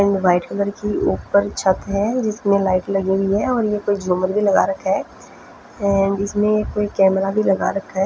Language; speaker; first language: Hindi; non-native, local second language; Punjabi